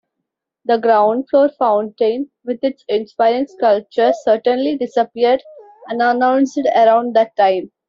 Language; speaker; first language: English; non-native, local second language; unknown